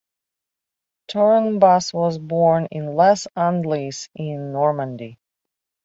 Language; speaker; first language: English; native; English